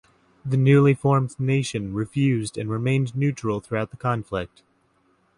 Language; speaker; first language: English; native; English